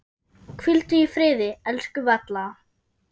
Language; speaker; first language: Icelandic; non-native, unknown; German